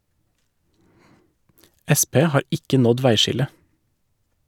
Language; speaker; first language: Norwegian; native; Norwegian